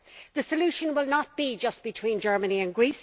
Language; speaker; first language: English; native; English